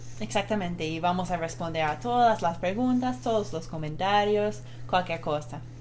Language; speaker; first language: Spanish; non-native, fluent; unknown